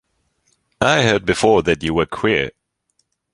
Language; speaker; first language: English; non-native, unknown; German